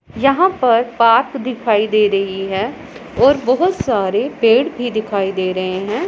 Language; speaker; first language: Hindi; non-native, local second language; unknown